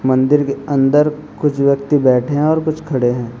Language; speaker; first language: Hindi; native; Hindi